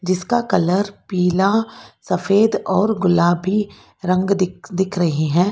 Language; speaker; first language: Hindi; non-native, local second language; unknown